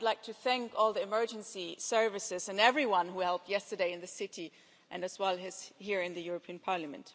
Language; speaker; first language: English; non-native, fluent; German